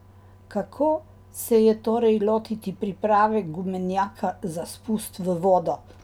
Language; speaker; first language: Slovenian; native; Slovenian